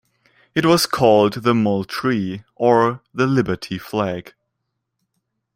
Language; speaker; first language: English; non-native, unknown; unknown